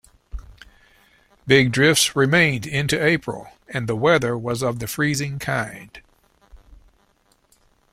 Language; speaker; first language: English; native; English